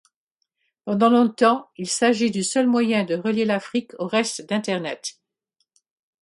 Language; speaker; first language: French; non-native, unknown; English